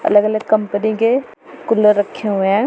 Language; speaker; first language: Hindi; non-native, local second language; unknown